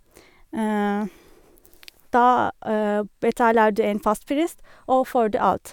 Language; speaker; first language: Norwegian; non-native, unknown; Turkish